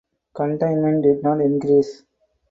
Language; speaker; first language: English; non-native, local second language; Tamil